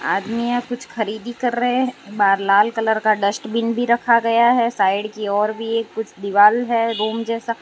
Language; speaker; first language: Hindi; non-native, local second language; Gujarati